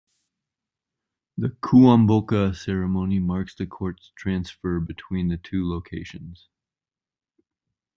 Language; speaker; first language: English; native; English